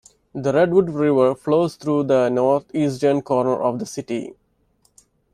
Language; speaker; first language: English; non-native, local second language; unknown